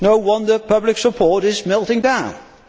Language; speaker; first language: English; non-native, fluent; Dutch